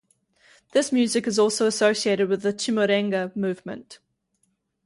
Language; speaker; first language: English; native; English